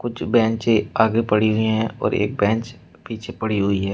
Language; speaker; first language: Hindi; native; Hindi